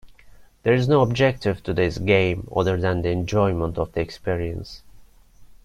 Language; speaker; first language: English; non-native, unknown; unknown